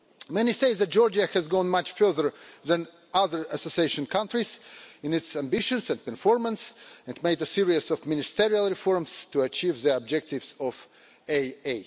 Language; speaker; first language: English; non-native, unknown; Russian